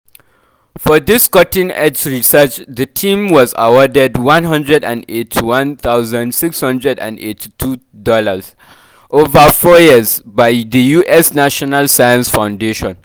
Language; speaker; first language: English; non-native, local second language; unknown